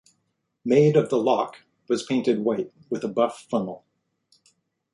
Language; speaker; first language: English; native; English